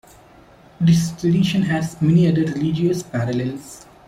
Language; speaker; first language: English; non-native, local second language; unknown